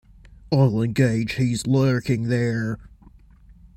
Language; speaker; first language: English; native; English